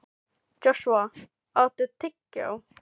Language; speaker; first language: Icelandic; non-native, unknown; Filipino